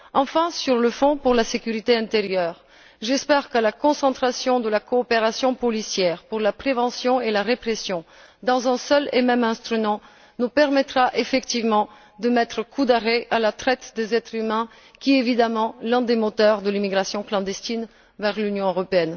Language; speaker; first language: French; non-native, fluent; Bulgarian